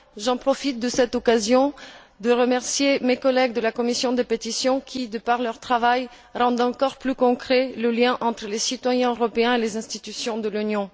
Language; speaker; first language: French; non-native, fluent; Bulgarian